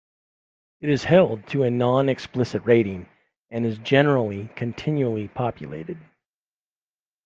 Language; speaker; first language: English; native; English